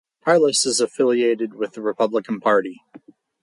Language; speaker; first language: English; native; English